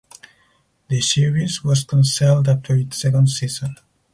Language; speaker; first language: English; non-native, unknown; Spanish